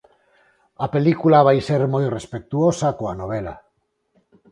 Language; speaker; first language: Galician; non-native, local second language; Spanish